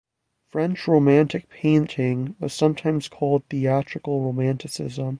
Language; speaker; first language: English; native; English